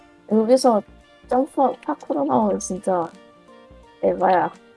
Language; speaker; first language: Korean; native; Korean